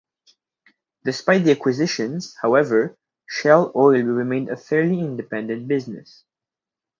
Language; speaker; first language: English; native; English